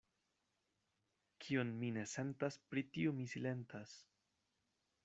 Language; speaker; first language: Esperanto; non-native, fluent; Spanish